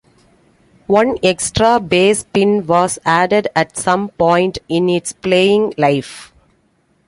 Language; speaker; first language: English; non-native, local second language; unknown